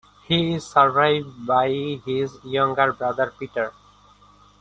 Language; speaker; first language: English; non-native, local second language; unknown